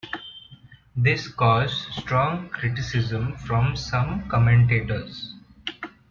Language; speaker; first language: English; non-native, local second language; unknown